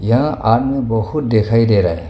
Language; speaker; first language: Hindi; non-native, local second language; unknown